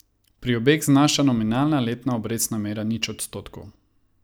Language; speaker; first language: Slovenian; non-native, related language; Croatian